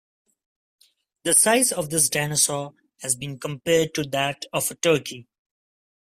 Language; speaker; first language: English; non-native, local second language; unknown